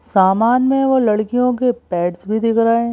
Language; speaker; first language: Hindi; native; Hindi